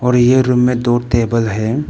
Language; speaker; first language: Hindi; early bilingual, other home language; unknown